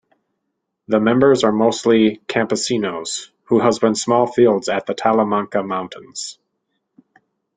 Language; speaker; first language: English; native; English